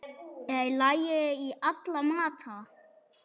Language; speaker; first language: Icelandic; non-native, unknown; German